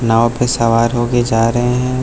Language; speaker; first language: Hindi; native; Hindi